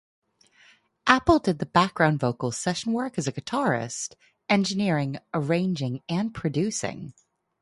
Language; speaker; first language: English; non-native, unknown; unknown